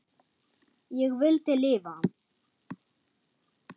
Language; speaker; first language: Icelandic; non-native, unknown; German